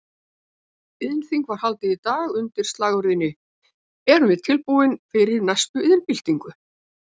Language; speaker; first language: Icelandic; native; Icelandic